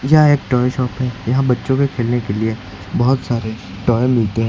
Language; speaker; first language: Hindi; native; Hindi